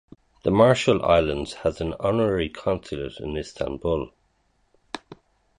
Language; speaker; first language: English; native; English